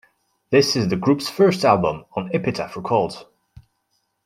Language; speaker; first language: English; non-native, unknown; French